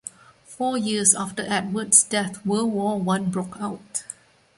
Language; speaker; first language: English; non-native, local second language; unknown